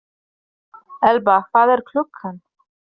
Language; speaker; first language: Icelandic; non-native, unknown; Polish